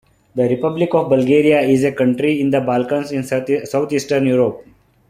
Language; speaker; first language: English; non-native, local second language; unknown